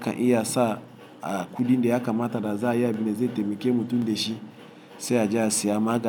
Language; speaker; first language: Hausa; non-native, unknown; Igbo